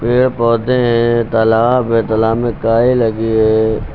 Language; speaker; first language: Hindi; native; Hindi